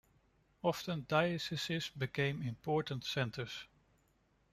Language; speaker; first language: English; non-native, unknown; Dutch